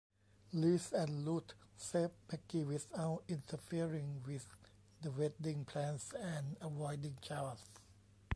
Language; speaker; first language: English; non-native, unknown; Thai